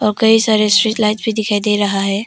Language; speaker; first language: Hindi; non-native, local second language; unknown